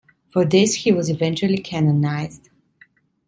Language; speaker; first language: English; non-native, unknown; Italian